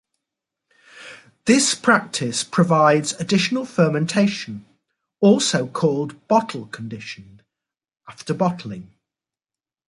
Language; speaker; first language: English; native; English